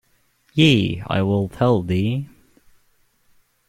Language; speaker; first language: English; native; English